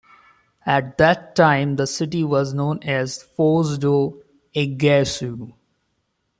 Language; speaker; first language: English; non-native, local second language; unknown